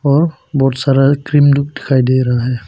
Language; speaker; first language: Hindi; non-native, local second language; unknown